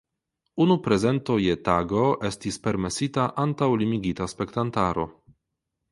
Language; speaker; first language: Esperanto; non-native, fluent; Polish